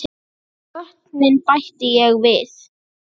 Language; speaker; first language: Icelandic; native; Icelandic